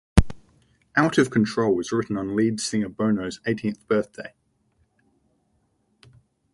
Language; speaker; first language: English; native; English